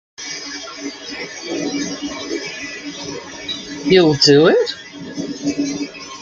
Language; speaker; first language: English; native; English